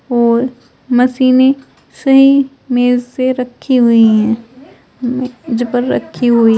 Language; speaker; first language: Hindi; native; Hindi